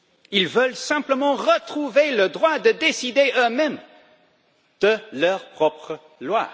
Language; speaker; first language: French; non-native, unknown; English